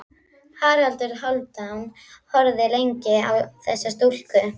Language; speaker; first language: Icelandic; native; Icelandic